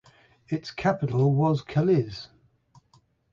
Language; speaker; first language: English; native; English